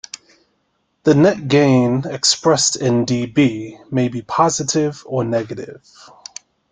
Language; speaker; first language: English; native; English